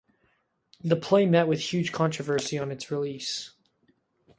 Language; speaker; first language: English; native; English